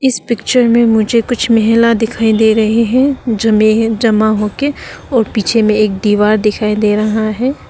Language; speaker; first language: Hindi; non-native, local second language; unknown